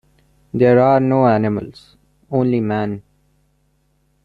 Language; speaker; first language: English; non-native, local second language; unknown